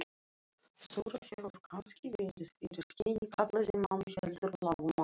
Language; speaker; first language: Icelandic; non-native, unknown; Russian